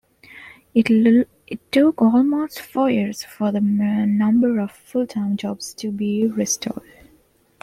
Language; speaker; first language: English; non-native, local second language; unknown